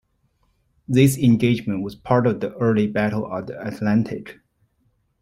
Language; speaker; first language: English; non-native, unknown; Chinese